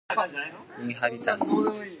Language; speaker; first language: English; non-native, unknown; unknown